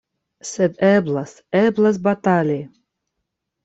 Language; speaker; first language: Esperanto; non-native, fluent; Russian